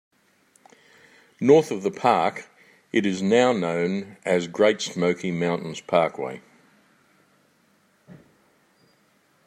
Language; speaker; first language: English; native; English